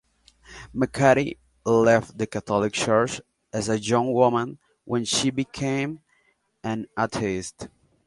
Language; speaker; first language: English; non-native, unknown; Spanish